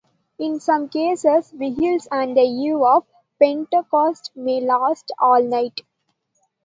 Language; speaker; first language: English; non-native, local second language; Tamil